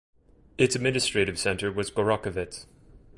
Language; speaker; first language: English; native; English